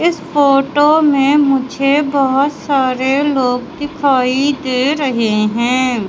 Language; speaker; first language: Hindi; native; Hindi